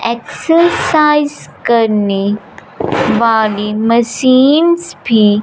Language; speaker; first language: Hindi; non-native, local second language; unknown